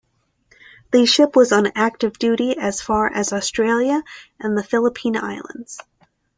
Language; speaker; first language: English; native; English